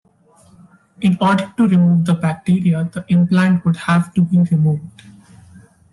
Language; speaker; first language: English; non-native, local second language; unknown